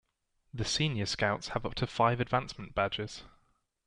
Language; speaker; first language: English; native; English